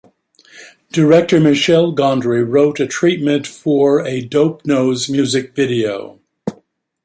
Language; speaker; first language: English; native; English